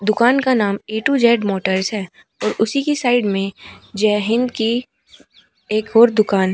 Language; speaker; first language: Hindi; native; Hindi